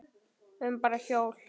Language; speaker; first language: Icelandic; native; Icelandic